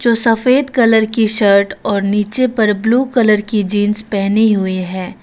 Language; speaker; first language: Hindi; non-native, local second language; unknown